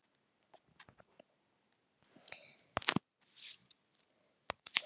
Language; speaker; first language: Icelandic; non-native, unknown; Chinese